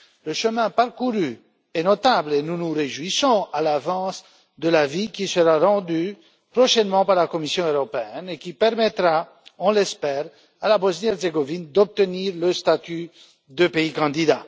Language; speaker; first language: French; non-native, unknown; Romanian